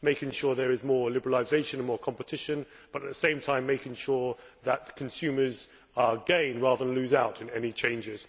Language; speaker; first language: English; native; English